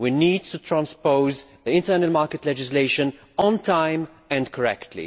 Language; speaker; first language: English; non-native, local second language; Maltese